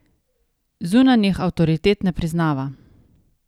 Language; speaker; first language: Slovenian; native; Slovenian